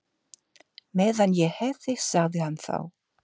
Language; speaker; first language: Icelandic; non-native, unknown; German